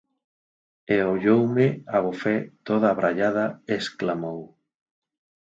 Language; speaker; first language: Galician; native; Galician